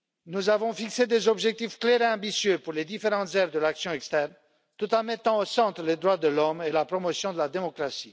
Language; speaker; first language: French; non-native, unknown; Romanian